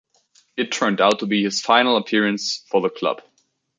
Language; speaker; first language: English; native; English